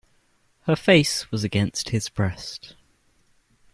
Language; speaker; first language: English; native; English